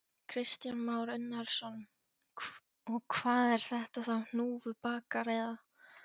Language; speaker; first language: Icelandic; non-native, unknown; Polish